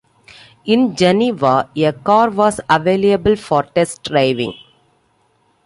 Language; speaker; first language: English; non-native, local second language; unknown